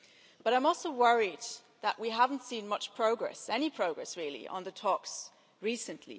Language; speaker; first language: English; non-native, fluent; German